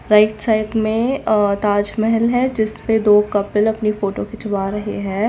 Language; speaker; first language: Hindi; non-native, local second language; Gujarati